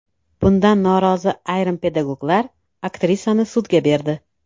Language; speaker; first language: Uzbek; native; Uzbek